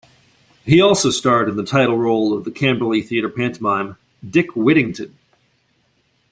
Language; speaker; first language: English; native; English